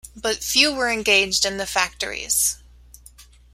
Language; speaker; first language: English; native; English